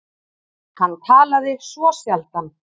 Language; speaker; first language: Icelandic; native; Icelandic